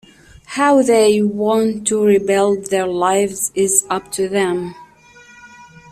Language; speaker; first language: English; native; English